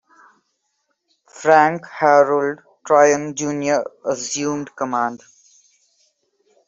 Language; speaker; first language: English; non-native, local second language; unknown